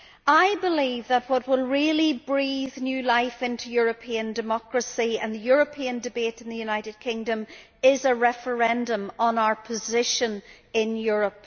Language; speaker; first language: English; native; English